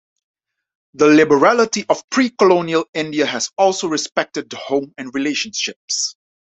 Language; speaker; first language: English; non-native, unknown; Dutch